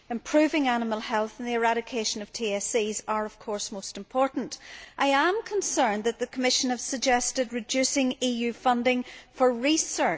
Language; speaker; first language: English; native; English